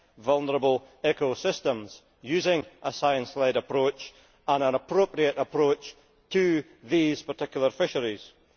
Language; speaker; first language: English; native; English